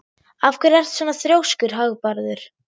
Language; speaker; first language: Icelandic; non-native, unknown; German